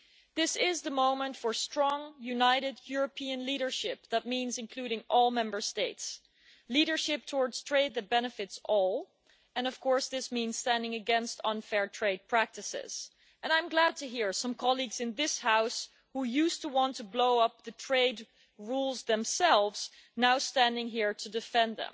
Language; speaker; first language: English; non-native, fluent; Dutch